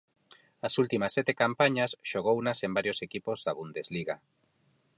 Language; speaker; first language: Galician; non-native, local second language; Spanish